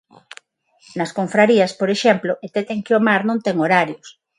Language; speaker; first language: Galician; non-native, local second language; Spanish